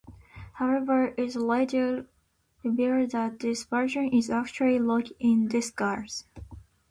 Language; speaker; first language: English; non-native, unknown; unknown